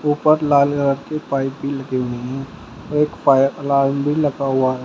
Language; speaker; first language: Hindi; native; Hindi